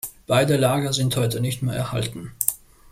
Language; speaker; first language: German; native; German